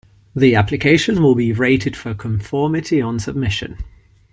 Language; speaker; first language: English; non-native, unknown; Ligurian